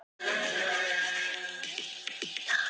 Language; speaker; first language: Icelandic; non-native, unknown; Thai